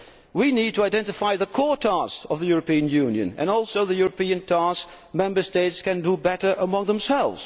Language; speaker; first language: English; non-native, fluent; Dutch